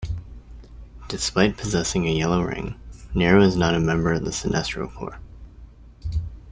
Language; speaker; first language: English; native; English